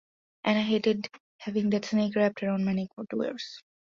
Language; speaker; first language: English; non-native, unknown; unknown